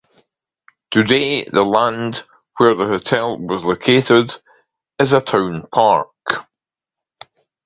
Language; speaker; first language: English; native; English